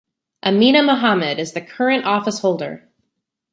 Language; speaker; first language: English; native; English